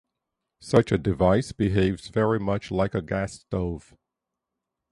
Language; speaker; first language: English; native; English